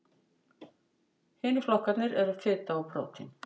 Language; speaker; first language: Icelandic; native; Icelandic